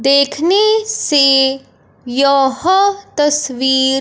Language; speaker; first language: Hindi; non-native, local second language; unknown